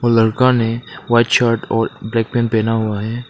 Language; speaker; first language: Hindi; non-native, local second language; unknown